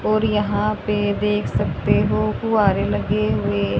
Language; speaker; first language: Hindi; native; Hindi